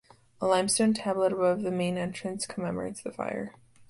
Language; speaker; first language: English; native; English